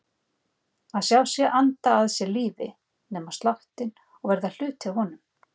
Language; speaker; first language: Icelandic; native; Icelandic